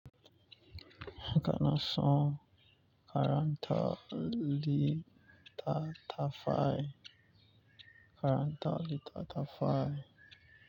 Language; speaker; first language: Hausa; non-native, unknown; Yoruba